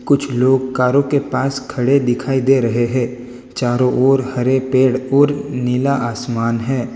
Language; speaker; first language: Hindi; non-native, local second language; Gujarati